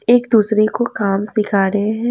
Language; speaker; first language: Hindi; native; Hindi